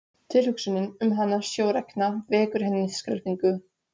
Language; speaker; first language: Icelandic; non-native, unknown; Polish